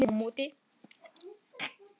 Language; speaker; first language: Icelandic; non-native, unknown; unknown